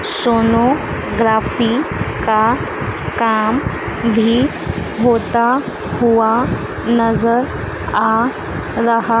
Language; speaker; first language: Hindi; native; Hindi